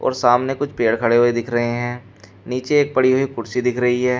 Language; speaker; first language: Hindi; native; Hindi